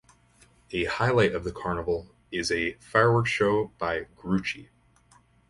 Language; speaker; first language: English; native; English